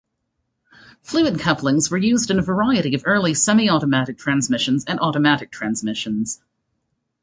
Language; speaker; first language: English; native; English